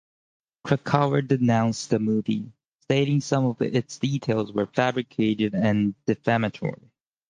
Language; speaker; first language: English; native; English